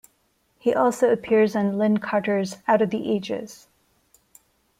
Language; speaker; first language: English; non-native, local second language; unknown